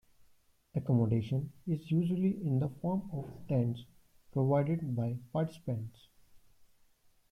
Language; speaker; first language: English; non-native, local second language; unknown